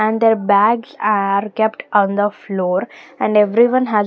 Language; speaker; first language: English; non-native, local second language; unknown